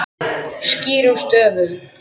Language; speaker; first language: Icelandic; native; Icelandic